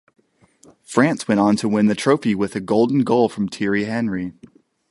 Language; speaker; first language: English; native; English